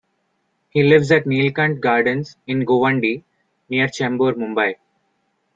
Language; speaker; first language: English; non-native, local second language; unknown